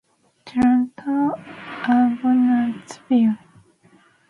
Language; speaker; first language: English; non-native, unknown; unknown